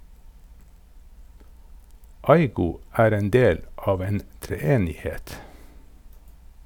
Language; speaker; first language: Norwegian; native; Norwegian